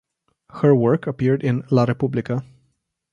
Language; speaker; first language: English; non-native, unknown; Slovenian